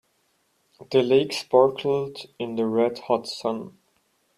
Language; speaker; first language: English; non-native, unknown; German